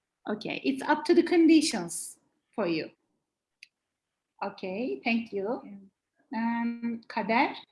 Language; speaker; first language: English; non-native, fluent; Turkish